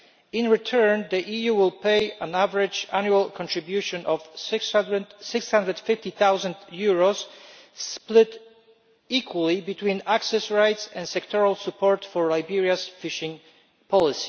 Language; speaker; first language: English; non-native, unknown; Polish